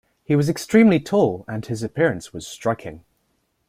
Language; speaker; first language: English; native; English